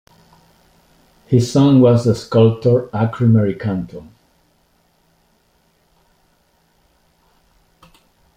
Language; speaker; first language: English; non-native, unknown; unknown